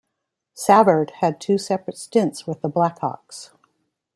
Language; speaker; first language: English; native; English